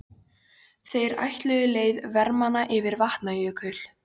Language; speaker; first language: Icelandic; non-native, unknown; Polish